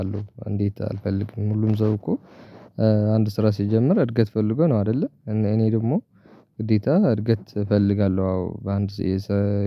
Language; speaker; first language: Amharic; non-native, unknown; Tigrinya